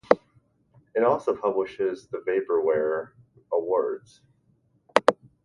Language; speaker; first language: English; native; English